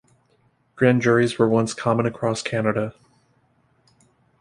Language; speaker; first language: English; native; English